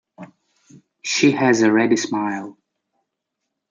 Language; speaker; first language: English; native; English